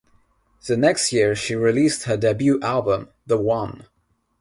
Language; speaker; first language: English; non-native, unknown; Nepali